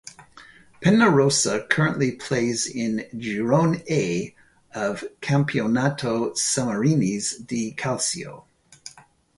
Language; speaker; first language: English; native; English